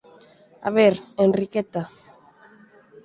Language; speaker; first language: Galician; native; Galician